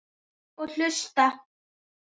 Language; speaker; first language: Icelandic; native; Icelandic